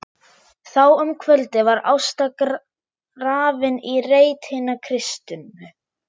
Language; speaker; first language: Icelandic; non-native, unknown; German